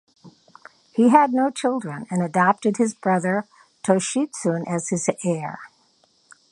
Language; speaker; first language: English; native; English